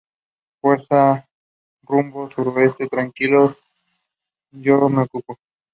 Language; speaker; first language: English; non-native, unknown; Spanish